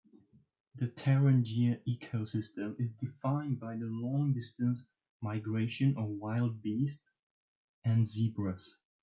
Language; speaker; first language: English; non-native, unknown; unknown